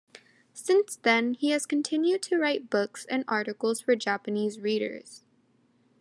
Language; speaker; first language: English; native; English